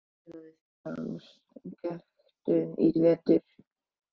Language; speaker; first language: Icelandic; native; Icelandic